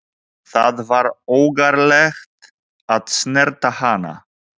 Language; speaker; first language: Icelandic; non-native, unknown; Polish